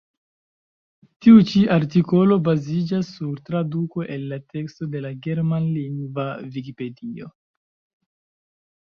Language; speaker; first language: Esperanto; non-native, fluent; Chinese